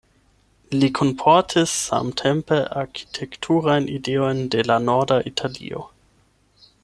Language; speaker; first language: Esperanto; non-native, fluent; German